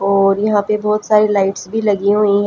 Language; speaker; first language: Hindi; native; Hindi